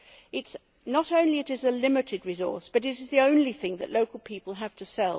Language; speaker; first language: English; native; English